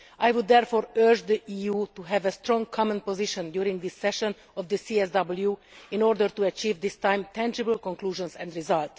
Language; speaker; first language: English; non-native, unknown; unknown